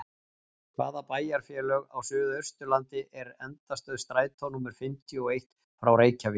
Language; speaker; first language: Icelandic; native; Icelandic